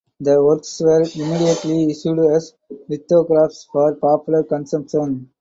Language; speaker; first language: English; non-native, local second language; Tamil